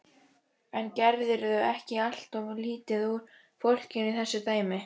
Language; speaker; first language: Icelandic; native; Icelandic